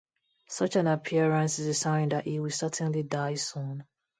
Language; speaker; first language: English; non-native, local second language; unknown